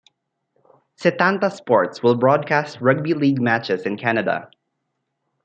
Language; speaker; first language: English; non-native, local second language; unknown